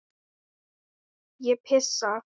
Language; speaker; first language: Icelandic; non-native, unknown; Thai